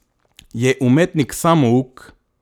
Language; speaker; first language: Slovenian; non-native, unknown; Macedonian